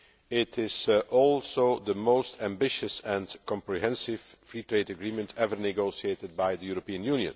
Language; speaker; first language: English; non-native, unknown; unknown